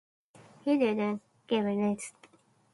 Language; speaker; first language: English; non-native, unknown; Japanese